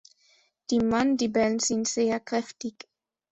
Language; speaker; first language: German; non-native, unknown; Spanish